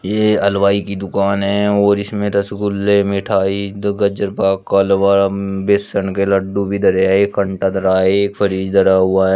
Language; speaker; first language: Hindi; native; Hindi